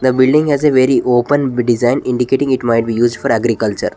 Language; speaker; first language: English; non-native, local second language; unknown